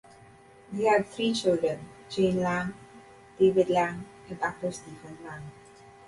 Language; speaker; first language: English; non-native, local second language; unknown